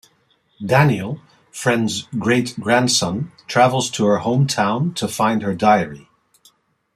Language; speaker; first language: English; non-native, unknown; Dutch